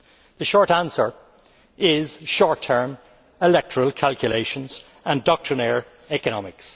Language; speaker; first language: English; native; English